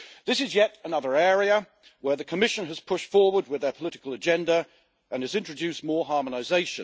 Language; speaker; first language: English; native; English